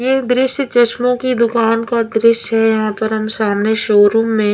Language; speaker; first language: Hindi; non-native, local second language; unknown